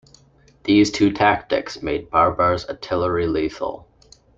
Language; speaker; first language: English; native; English